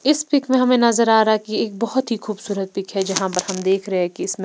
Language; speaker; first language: Hindi; non-native, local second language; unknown